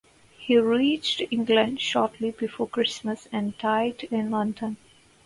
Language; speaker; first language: English; non-native, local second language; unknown